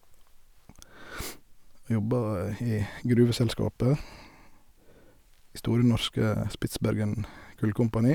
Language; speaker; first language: Norwegian; native; Norwegian